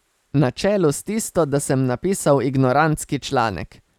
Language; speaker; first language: Slovenian; native; Slovenian